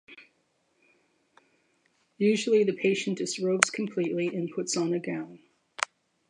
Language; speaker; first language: English; native; English